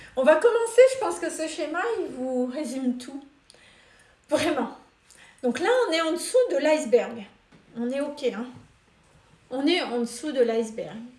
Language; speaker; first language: French; non-native, local second language; Malagasy